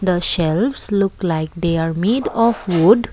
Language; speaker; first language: English; non-native, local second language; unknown